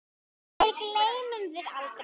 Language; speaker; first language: Icelandic; native; Icelandic